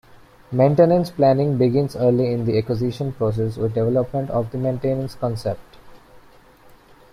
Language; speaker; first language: English; non-native, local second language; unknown